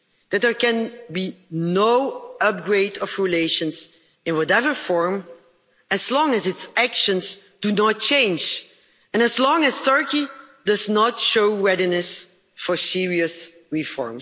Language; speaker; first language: English; non-native, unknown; Dutch